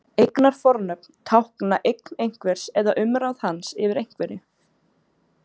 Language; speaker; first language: Icelandic; native; Icelandic